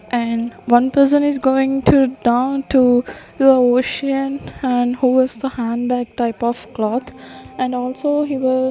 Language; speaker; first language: English; non-native, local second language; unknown